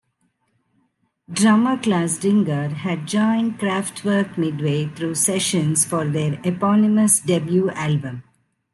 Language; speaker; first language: English; non-native, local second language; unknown